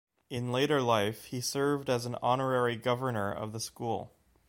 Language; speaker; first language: English; native; English